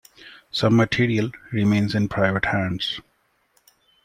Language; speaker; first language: English; non-native, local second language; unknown